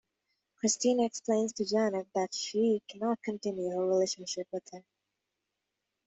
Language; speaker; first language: English; native; English